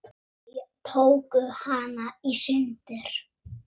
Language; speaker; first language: Icelandic; native; Icelandic